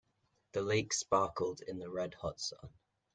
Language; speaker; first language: English; native; English